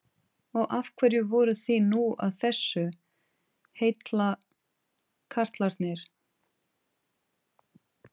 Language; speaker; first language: Icelandic; non-native, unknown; Portuguese